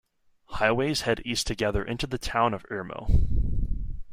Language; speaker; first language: English; native; English